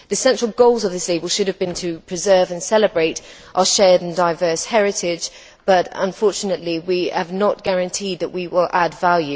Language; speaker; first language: English; native; English